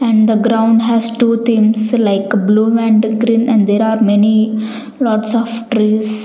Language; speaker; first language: English; non-native, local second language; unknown